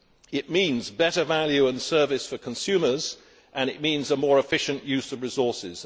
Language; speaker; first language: English; native; English